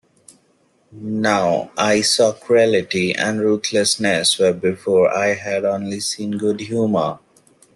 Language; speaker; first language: English; non-native, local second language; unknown